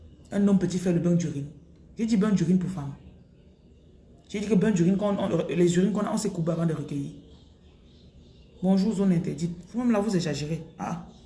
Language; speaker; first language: French; non-native, local second language; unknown